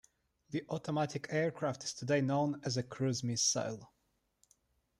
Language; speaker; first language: English; non-native, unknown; Russian